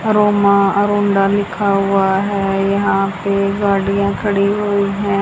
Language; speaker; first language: Hindi; native; Hindi